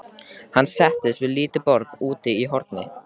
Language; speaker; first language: Icelandic; native; Icelandic